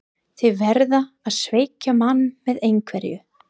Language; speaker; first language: Icelandic; non-native, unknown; English